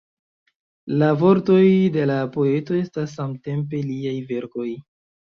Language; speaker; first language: Esperanto; non-native, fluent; Chinese